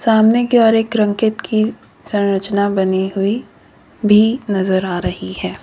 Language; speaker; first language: Hindi; native; Hindi